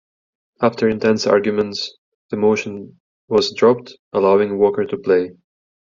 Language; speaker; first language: English; native; English